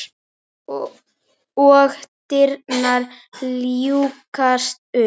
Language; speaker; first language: Icelandic; native; Icelandic